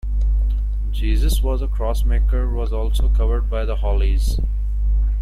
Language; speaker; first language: English; non-native, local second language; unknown